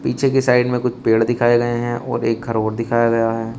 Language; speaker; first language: Hindi; native; Hindi